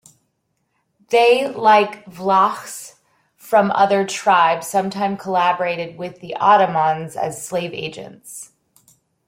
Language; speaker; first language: English; native; English